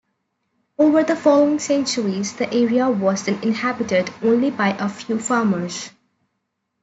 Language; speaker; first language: English; non-native, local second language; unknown